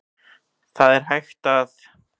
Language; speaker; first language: Icelandic; native; Icelandic